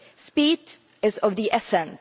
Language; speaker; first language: English; non-native, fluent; Czech